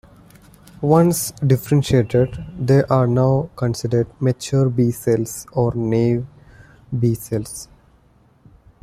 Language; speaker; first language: English; non-native, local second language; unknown